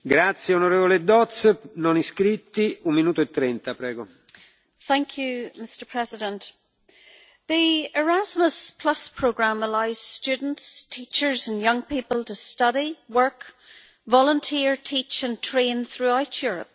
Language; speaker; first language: English; native; English